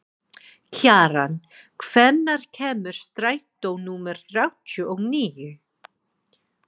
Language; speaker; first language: Icelandic; non-native, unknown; English